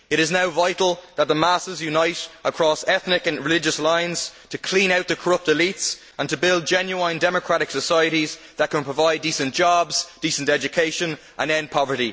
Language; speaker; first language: English; native; English